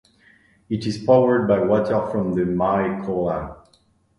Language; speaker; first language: English; non-native, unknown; French